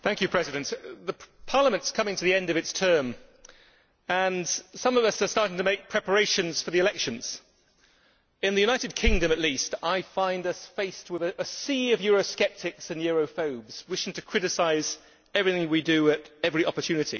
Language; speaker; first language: English; native; English